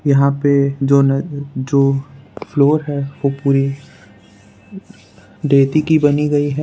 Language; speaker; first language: Hindi; non-native, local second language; Gujarati